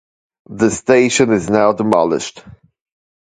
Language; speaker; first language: English; non-native, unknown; German